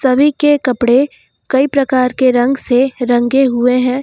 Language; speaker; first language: Hindi; native; Hindi